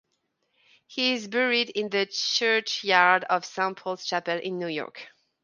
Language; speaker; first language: English; non-native, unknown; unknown